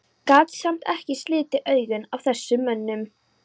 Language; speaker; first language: Icelandic; non-native, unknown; Polish